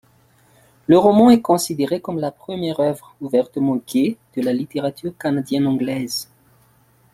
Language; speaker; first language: French; non-native, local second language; Malagasy